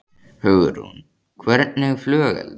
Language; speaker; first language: Icelandic; native; Icelandic